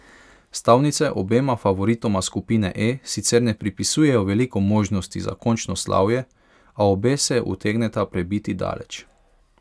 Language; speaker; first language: Slovenian; non-native, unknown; Hungarian